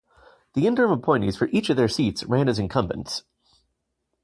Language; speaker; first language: English; native; English